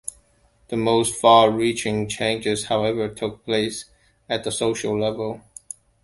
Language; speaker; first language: English; non-native, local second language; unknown